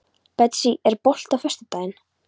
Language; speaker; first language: Icelandic; non-native, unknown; Polish